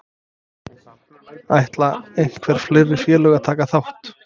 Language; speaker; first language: Icelandic; non-native, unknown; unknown